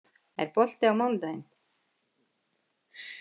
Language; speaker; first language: Icelandic; native; Icelandic